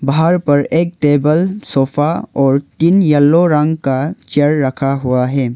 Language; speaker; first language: Hindi; non-native, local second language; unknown